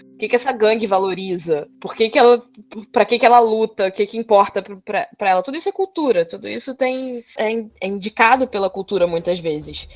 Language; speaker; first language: Portuguese; native; Portuguese